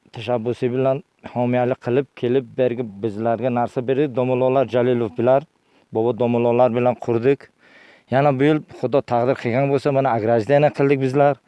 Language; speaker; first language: Uzbek; non-native, local second language; Tajik